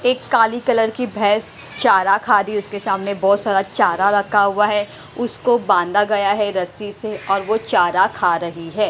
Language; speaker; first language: Hindi; non-native, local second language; Punjabi